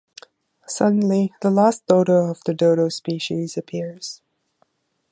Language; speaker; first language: English; non-native, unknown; German